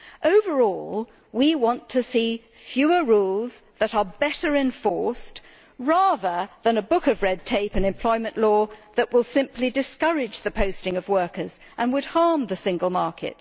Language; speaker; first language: English; native; English